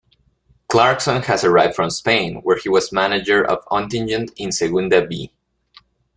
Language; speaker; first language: English; non-native, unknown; Spanish